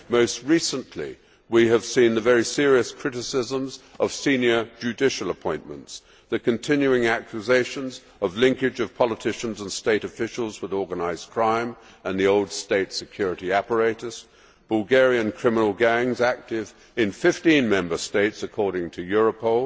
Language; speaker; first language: English; native; English